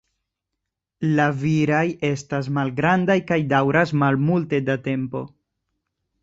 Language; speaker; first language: Esperanto; non-native, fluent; Spanish